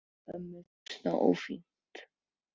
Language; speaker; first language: Icelandic; native; Icelandic